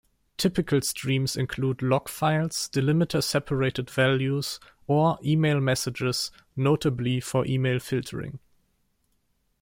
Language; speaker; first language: English; non-native, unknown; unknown